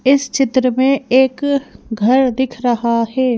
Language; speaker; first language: Hindi; native; Hindi